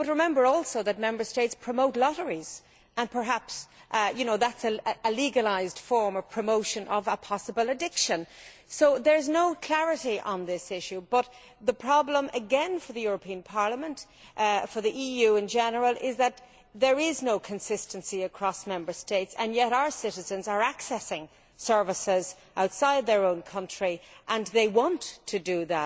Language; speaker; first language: English; native; English